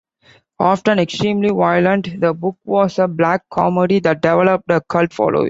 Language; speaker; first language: English; non-native, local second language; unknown